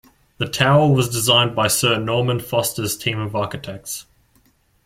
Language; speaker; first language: English; native; English